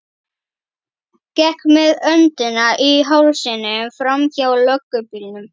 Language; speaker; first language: Icelandic; native; Icelandic